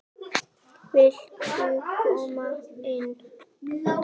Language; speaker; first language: Icelandic; native; Icelandic